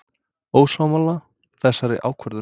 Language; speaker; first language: Icelandic; non-native, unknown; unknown